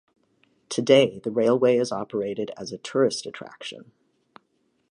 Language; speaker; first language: English; native; English